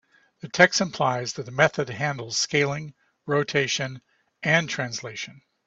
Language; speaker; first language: English; native; English